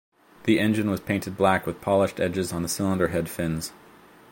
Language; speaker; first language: English; native; English